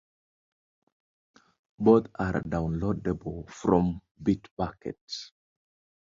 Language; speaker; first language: English; non-native, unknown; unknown